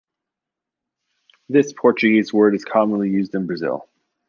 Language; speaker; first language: English; native; English